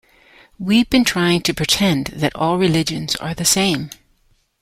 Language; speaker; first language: English; native; English